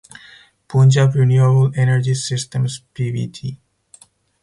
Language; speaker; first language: English; non-native, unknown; Spanish